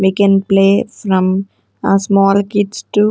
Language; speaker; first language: English; non-native, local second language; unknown